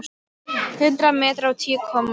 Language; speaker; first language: Icelandic; non-native, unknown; Polish